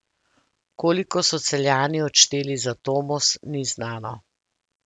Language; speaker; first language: Slovenian; native; Slovenian